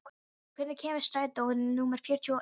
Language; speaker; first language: Icelandic; non-native, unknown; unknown